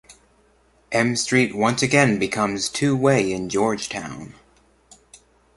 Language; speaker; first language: English; native; English